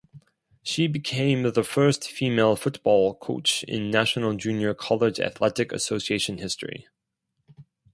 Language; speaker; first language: English; non-native, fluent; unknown